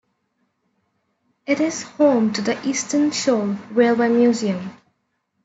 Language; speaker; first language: English; non-native, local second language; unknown